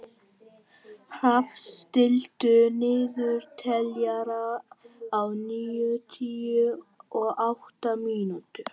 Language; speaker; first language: Icelandic; non-native, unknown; Vietnamese